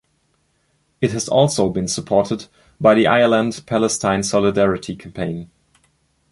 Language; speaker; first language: English; non-native, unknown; German